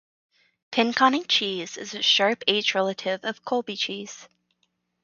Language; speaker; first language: English; native; English